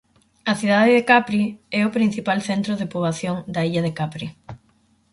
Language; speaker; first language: Galician; native; Galician